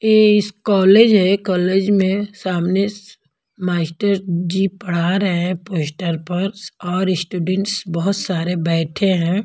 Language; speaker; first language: Hindi; non-native, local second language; Punjabi